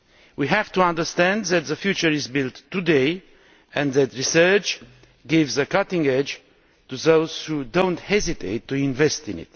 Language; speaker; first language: English; non-native, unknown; Romanian